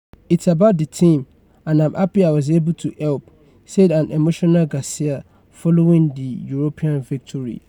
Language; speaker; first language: English; non-native, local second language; Yoruba